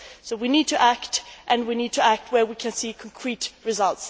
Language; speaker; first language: English; non-native, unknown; Swedish